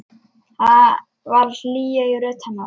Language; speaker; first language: Icelandic; non-native, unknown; Lithuanian